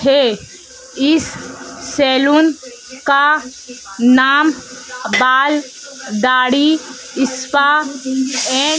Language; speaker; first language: Hindi; native; Hindi